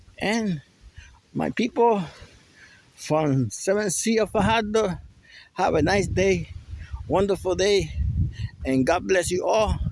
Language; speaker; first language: English; non-native, local second language; Spanish